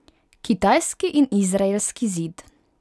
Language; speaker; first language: Slovenian; non-native, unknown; Hungarian